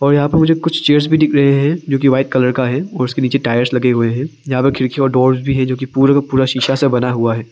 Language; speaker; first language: Hindi; non-native, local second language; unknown